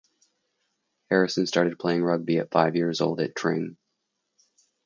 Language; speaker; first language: English; native; English